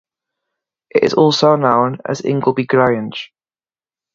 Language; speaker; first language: English; native; English